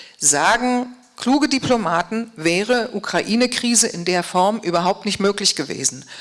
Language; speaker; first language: German; native; German